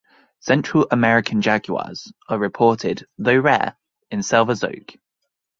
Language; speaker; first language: English; native; English